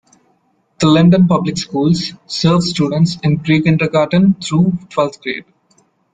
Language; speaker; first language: English; non-native, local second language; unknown